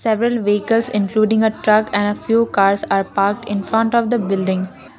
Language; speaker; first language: English; non-native, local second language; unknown